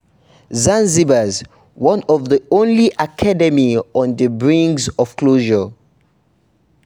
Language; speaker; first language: English; non-native, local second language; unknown